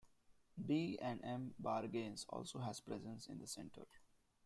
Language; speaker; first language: English; non-native, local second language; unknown